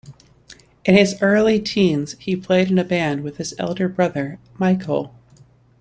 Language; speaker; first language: English; native; English